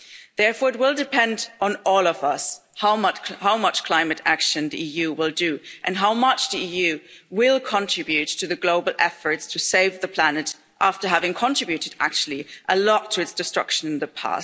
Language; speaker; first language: English; non-native, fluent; German